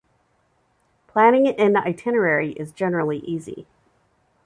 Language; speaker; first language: English; native; English